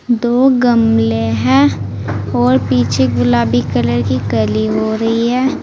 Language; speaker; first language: Hindi; native; Hindi